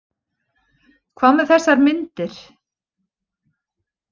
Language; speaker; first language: Icelandic; native; Icelandic